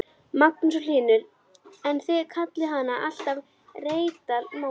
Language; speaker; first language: Icelandic; native; Icelandic